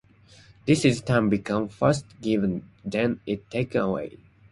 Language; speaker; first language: English; non-native, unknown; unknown